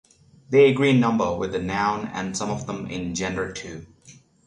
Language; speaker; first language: English; non-native, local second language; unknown